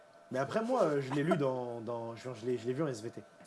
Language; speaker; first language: French; native; French